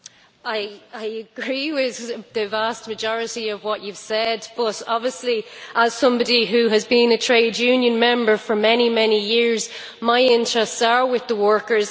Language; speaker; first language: English; native; English